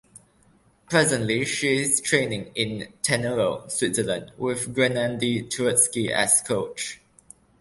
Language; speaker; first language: English; non-native, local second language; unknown